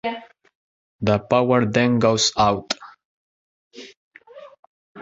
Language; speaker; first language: English; non-native, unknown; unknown